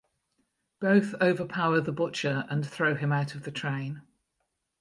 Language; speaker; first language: English; native; English